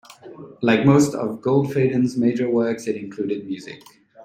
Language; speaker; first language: English; non-native, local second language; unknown